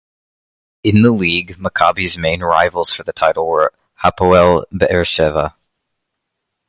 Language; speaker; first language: English; native; English